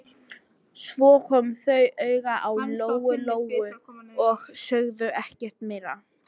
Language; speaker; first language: Icelandic; non-native, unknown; English